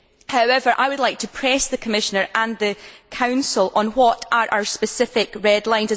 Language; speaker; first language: English; native; English